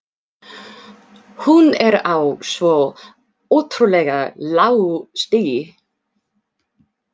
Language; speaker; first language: Icelandic; non-native, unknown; English